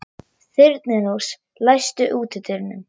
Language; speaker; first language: Icelandic; non-native, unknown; German